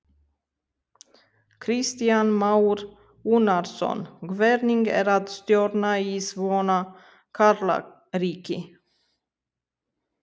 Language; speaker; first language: Icelandic; non-native, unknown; Romanian